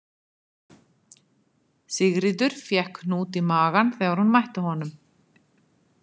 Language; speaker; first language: Icelandic; native; Icelandic